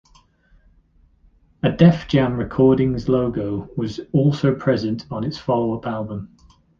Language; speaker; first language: English; native; English